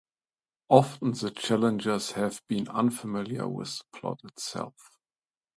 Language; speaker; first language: English; non-native, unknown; German